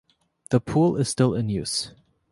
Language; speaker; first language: English; native; English